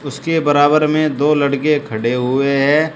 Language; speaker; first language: Hindi; native; Hindi